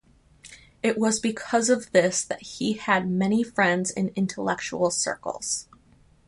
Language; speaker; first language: English; native; English